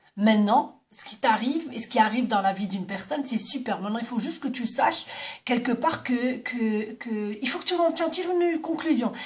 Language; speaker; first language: French; non-native, local second language; Arabic